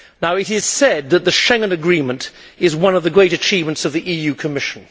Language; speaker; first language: English; native; English